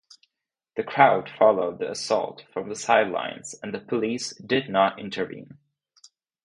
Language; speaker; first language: English; non-native, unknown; Czech